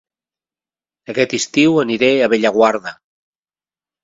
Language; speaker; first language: Catalan; native; Catalan